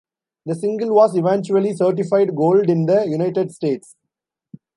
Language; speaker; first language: English; non-native, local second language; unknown